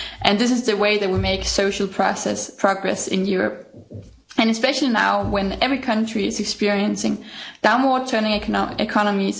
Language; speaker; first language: English; non-native, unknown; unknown